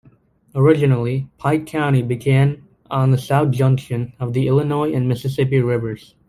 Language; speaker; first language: English; native; English